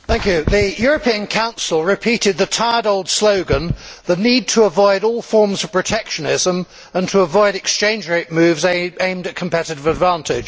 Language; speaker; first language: English; native; English